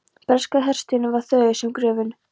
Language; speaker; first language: Icelandic; non-native, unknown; Polish